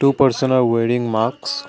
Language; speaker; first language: English; non-native, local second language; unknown